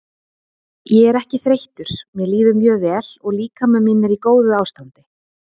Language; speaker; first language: Icelandic; native; Icelandic